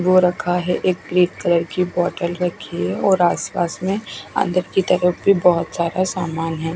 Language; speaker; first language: Hindi; non-native, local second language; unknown